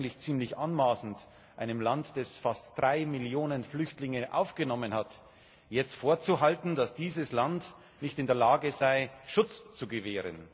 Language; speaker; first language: German; native; German